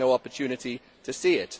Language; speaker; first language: English; native; English